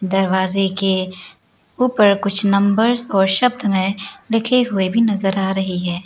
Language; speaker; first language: Hindi; non-native, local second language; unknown